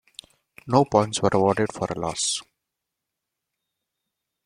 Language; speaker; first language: English; non-native, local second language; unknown